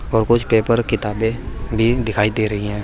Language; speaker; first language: Hindi; native; Hindi